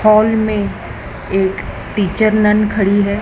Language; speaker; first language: Hindi; native; Hindi